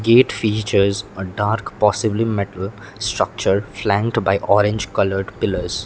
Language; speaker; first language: English; non-native, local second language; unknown